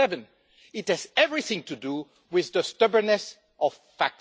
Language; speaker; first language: English; non-native, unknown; French